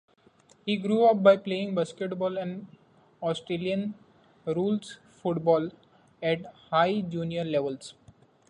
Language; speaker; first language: English; non-native, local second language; Marathi